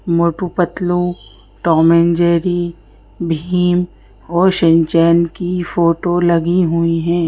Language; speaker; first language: Hindi; native; Hindi